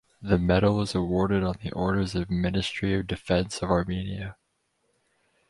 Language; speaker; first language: English; native; English